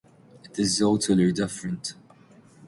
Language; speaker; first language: English; native; English